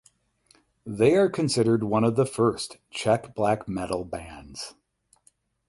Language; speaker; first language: English; native; English